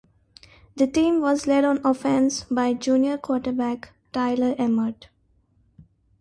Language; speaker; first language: English; non-native, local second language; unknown